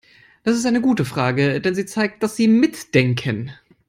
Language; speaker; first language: English; non-native, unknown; German